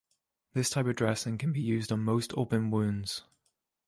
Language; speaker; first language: English; native; English